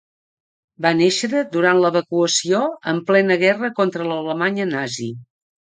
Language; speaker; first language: Catalan; native; Catalan